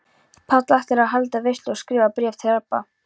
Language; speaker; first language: Icelandic; non-native, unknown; Polish